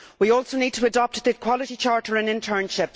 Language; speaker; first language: English; native; English